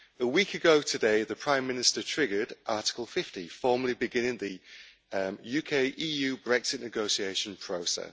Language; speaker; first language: English; native; English